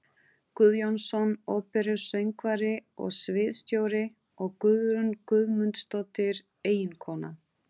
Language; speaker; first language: Icelandic; non-native, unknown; Portuguese